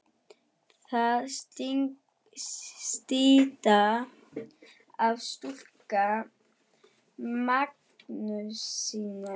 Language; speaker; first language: Icelandic; non-native, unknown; German